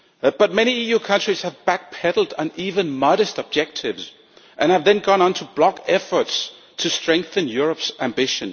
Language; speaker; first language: English; non-native, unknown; Danish